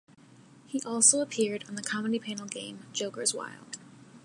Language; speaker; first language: English; native; English